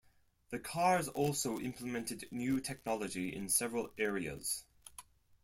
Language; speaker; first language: English; non-native, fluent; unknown